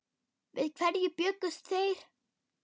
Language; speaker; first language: Icelandic; non-native, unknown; German